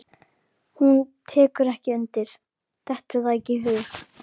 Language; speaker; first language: Icelandic; native; Icelandic